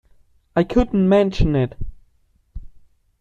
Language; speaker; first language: English; non-native, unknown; German